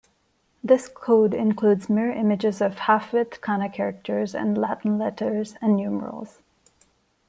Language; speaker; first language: English; non-native, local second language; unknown